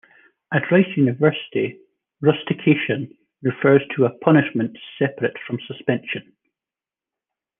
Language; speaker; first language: English; native; English